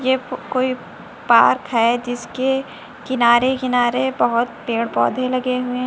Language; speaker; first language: Hindi; native; Hindi